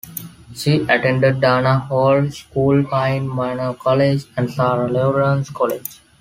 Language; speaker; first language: English; non-native, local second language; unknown